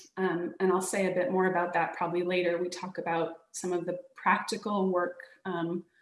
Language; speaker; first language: English; native; English